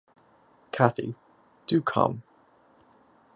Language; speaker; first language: English; native; English